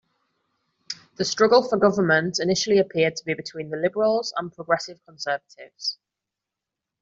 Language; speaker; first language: English; non-native, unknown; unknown